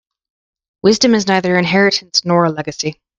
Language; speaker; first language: English; native; English